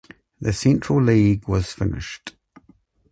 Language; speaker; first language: English; native; English